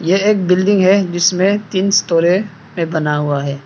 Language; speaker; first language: Hindi; early bilingual, other home language; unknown